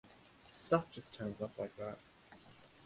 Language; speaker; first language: English; native; English